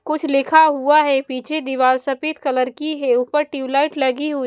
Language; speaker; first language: Hindi; non-native, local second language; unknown